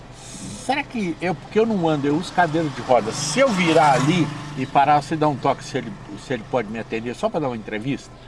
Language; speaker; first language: Portuguese; non-native, fluent; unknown